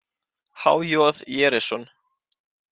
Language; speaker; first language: Icelandic; native; Icelandic